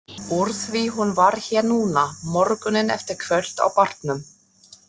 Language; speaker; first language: Icelandic; non-native, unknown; German